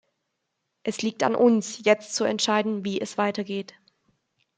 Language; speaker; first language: German; native; German